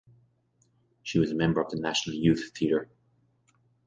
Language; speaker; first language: English; native; English